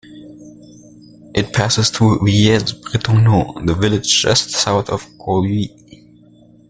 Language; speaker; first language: English; non-native, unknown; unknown